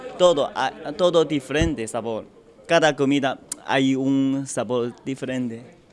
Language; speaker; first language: Spanish; non-native, learner; Japanese